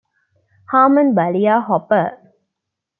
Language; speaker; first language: English; non-native, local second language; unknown